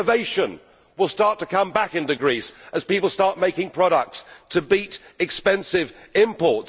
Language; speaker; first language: English; native; English